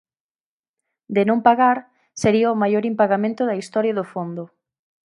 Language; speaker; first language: Galician; native; Galician